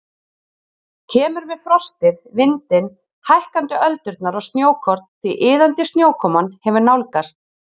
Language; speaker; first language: Icelandic; native; Icelandic